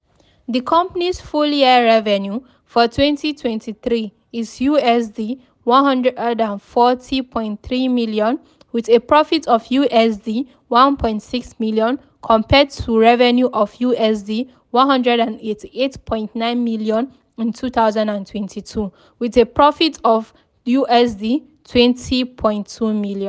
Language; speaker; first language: English; non-native, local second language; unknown